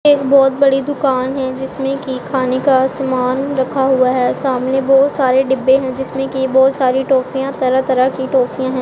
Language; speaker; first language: Hindi; non-native, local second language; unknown